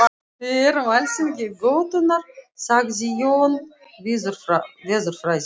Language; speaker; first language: Icelandic; non-native, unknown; Russian